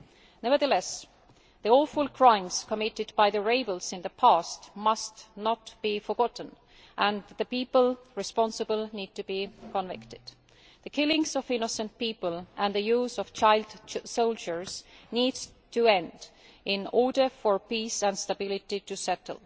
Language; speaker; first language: English; non-native, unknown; Estonian